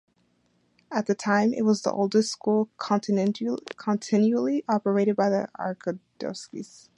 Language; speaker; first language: English; native; English